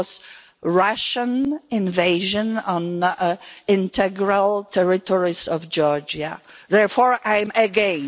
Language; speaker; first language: English; non-native, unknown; Polish